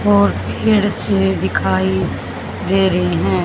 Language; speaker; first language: Hindi; native; Hindi